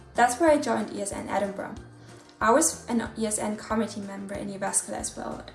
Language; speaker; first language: English; non-native, fluent; German